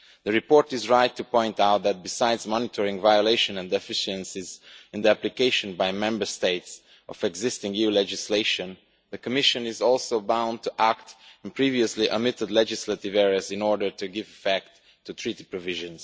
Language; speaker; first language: English; non-native, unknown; Romanian